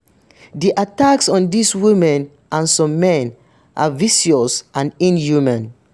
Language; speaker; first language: English; non-native, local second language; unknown